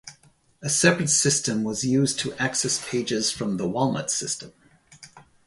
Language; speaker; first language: English; native; English